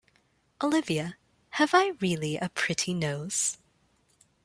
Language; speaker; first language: English; non-native, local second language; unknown